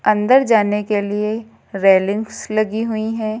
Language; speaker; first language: Hindi; native; Hindi